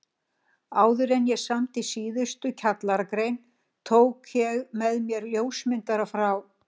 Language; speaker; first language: Icelandic; native; Icelandic